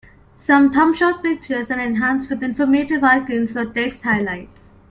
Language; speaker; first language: English; non-native, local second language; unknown